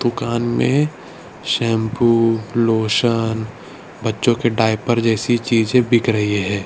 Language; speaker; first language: Hindi; non-native, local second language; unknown